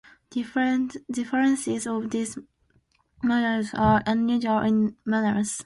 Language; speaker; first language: English; non-native, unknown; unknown